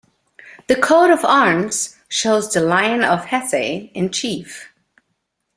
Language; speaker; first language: English; native; English